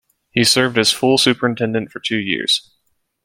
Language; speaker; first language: English; native; English